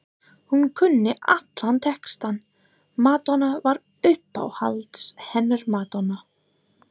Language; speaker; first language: Icelandic; non-native, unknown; English